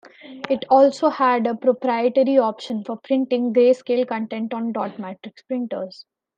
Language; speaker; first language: English; non-native, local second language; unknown